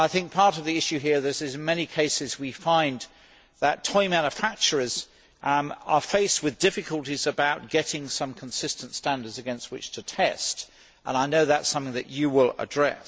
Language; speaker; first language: English; native; English